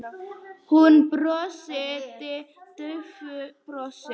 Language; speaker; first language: Icelandic; non-native, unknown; Polish